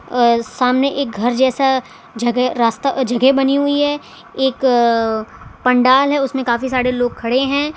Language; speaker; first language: Hindi; non-native, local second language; Gujarati